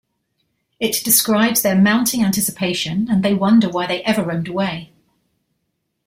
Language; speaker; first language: English; native; English